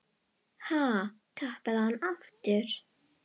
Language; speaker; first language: Icelandic; non-native, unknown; Indonesian